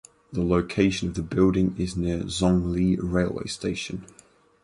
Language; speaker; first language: English; native; English